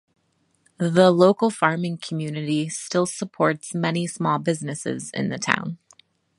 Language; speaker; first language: English; native; English